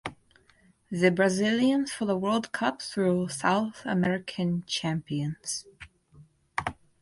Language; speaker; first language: English; non-native, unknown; Russian